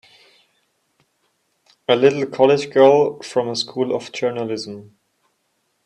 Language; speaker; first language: English; non-native, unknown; German